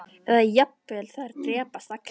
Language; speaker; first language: Icelandic; native; Icelandic